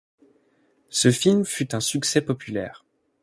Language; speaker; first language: French; native; French